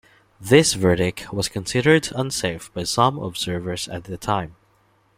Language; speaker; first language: English; non-native, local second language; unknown